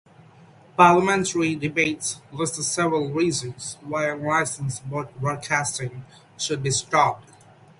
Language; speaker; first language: English; non-native, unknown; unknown